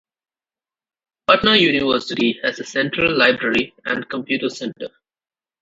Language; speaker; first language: English; non-native, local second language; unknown